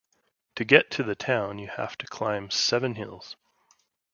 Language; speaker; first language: English; native; English